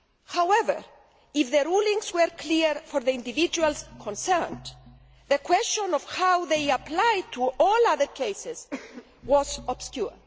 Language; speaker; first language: English; non-native, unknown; Greek